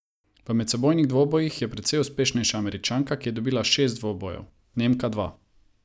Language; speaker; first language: Slovenian; non-native, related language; Croatian